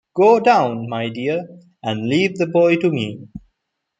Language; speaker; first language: English; non-native, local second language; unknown